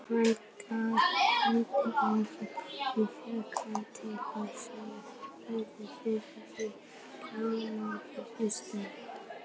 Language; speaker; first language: Icelandic; native; Icelandic